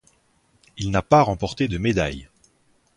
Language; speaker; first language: French; native; French